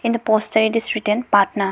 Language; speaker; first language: English; non-native, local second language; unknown